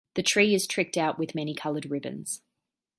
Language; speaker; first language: English; native; English